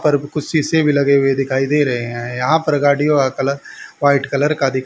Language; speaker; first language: Hindi; native; Hindi